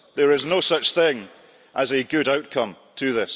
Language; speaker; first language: English; early bilingual, heritage; English